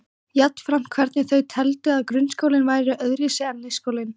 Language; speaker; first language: Icelandic; native; Icelandic